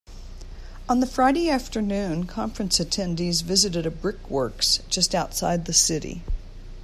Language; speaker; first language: English; native; English